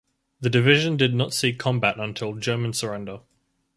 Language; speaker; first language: English; native; English